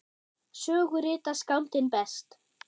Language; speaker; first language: Icelandic; non-native, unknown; German